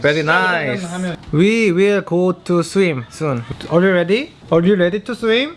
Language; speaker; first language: English; non-native, fluent; Korean